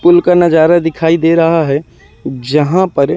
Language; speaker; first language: Hindi; native; Hindi